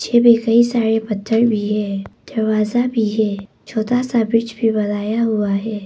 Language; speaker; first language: Hindi; non-native, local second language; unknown